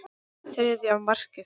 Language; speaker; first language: Icelandic; non-native, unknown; English